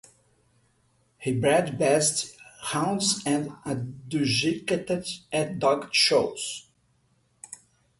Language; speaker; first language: English; non-native, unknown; Portuguese